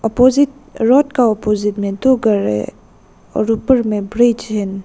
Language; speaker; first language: Hindi; non-native, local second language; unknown